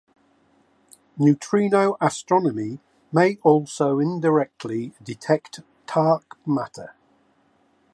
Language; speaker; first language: English; native; English